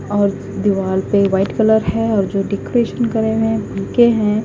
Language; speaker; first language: Hindi; non-native, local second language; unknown